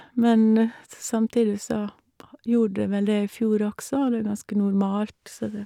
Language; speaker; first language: Norwegian; native; Norwegian